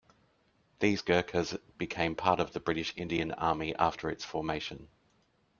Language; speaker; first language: English; native; English